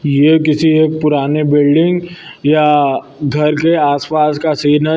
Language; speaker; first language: Hindi; native; Hindi